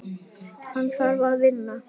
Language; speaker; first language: Icelandic; native; Icelandic